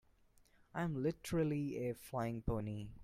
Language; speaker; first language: English; non-native, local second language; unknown